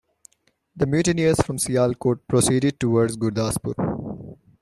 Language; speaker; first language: English; non-native, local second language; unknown